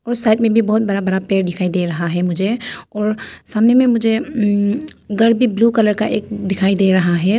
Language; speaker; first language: Hindi; non-native, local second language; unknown